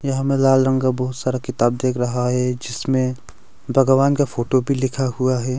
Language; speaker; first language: Hindi; non-native, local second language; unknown